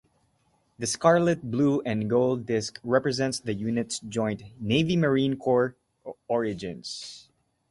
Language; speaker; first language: English; non-native, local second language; Cebuano